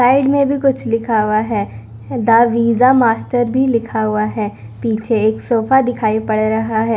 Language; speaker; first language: Hindi; non-native, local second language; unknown